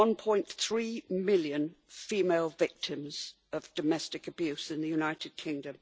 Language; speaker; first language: English; native; English